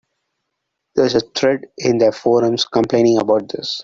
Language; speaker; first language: English; non-native, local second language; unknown